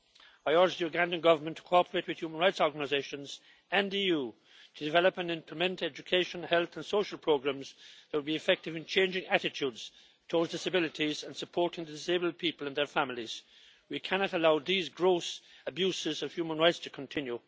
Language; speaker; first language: English; native; English